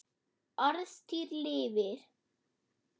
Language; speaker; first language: Icelandic; non-native, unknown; German